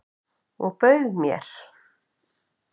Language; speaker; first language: Icelandic; native; Icelandic